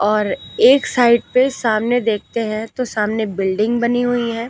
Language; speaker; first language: Hindi; native; Hindi